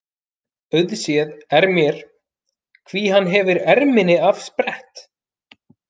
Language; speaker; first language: Icelandic; native; Icelandic